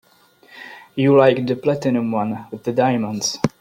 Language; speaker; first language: English; native; English